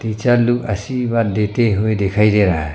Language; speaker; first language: Hindi; non-native, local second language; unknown